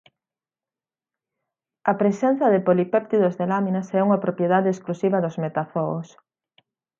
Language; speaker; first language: Galician; native; Galician